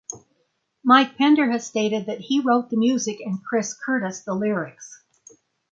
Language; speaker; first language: English; native; English